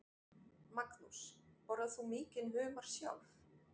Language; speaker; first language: Icelandic; non-native, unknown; French